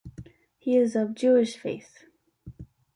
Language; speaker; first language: English; native; English